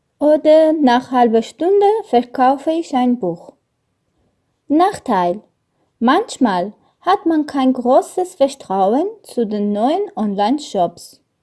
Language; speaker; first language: German; non-native, learner; Armenian